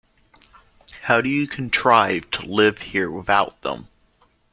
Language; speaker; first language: English; native; English